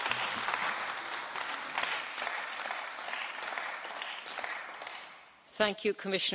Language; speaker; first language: English; native; English